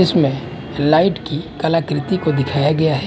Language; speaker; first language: Hindi; native; Hindi